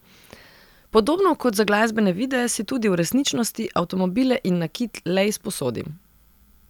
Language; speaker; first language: Slovenian; non-native, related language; Serbian